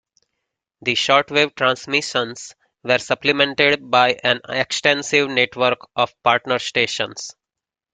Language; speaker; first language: English; native; English